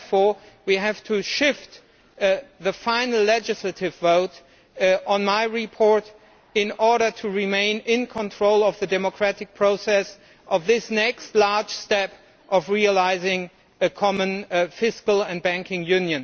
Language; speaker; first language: English; non-native, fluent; German